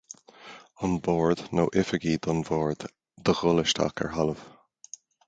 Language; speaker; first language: Irish; native; Irish